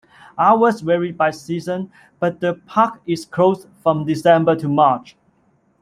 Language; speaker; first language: English; non-native, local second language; Cantonese